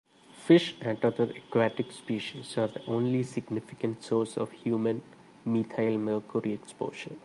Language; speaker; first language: English; non-native, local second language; Malayalam